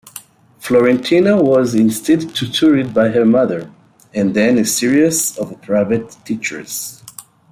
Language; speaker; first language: English; native; English